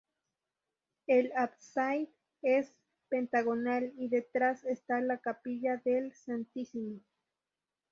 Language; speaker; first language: Spanish; native; Spanish